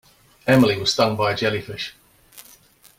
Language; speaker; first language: English; native; English